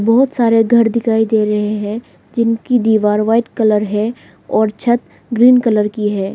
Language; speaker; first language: Hindi; non-native, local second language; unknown